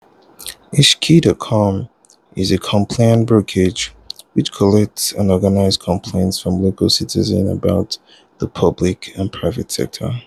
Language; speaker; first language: English; non-native, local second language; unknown